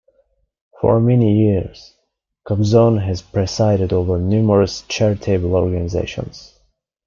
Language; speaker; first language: English; non-native, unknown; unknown